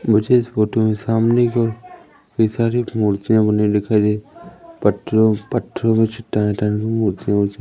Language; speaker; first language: Hindi; native; Hindi